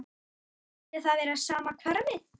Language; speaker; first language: Icelandic; native; Icelandic